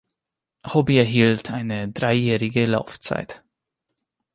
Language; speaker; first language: German; non-native, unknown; Hungarian